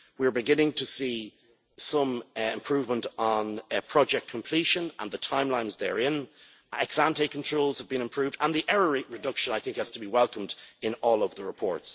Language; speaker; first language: English; native; English